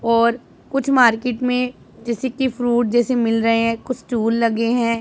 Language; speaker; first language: Hindi; non-native, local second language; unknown